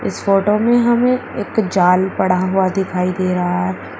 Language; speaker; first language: Hindi; native; Hindi